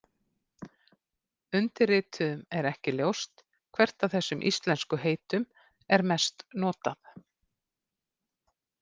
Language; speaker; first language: Icelandic; native; Icelandic